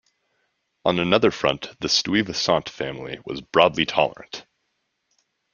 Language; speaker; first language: English; native; English